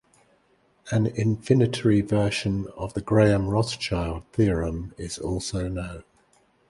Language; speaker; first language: English; native; English